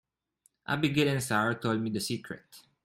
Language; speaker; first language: English; non-native, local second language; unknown